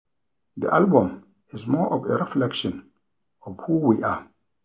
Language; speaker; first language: English; non-native, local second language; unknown